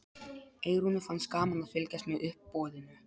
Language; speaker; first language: Icelandic; non-native, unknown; Polish